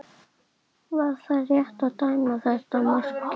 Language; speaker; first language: Icelandic; native; Icelandic